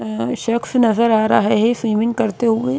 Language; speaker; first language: Hindi; native; Hindi